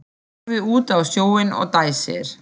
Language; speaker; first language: Icelandic; non-native, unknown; German